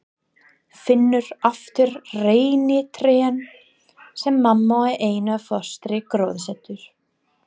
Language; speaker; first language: Icelandic; non-native, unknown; English